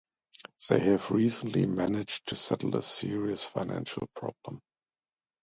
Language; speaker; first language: English; non-native, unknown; German